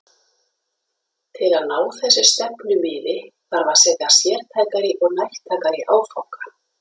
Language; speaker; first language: Icelandic; native; Icelandic